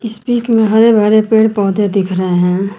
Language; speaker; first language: Hindi; native; Hindi